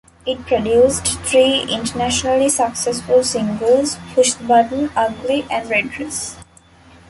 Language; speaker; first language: English; non-native, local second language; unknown